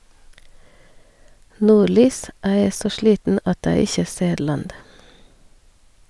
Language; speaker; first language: Norwegian; non-native, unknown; Hungarian